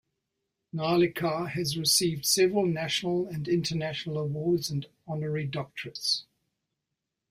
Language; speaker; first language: English; native; English